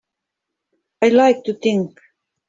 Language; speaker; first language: English; native; English